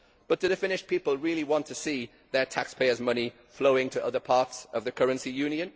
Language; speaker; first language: English; native; English